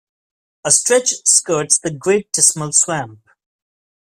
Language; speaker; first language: English; non-native, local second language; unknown